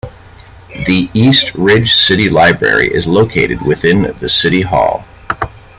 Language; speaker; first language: English; native; English